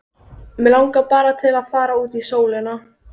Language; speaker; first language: Icelandic; native; Icelandic